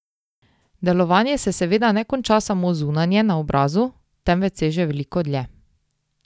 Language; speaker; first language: Slovenian; native; Slovenian